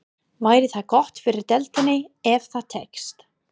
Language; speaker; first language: Icelandic; non-native, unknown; English